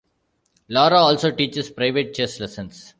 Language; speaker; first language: English; non-native, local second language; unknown